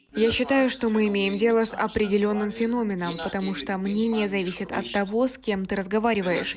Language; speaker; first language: Russian; non-native, fluent; German